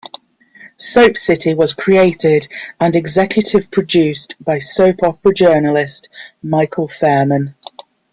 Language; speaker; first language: English; native; English